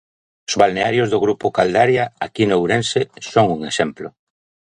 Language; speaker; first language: Galician; native; Galician